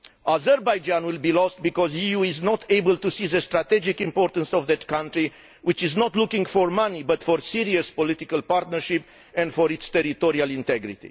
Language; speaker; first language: English; non-native, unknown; Romanian